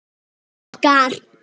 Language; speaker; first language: Icelandic; native; Icelandic